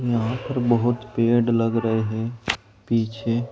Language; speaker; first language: Hindi; native; Hindi